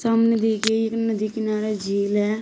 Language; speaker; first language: Hindi; native; Hindi